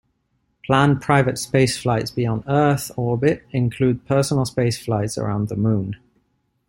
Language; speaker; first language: English; non-native, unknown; Ligurian